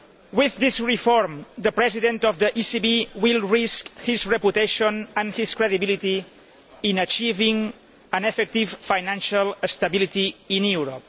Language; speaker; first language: English; non-native, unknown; Catalan